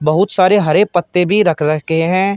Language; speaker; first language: Hindi; native; Hindi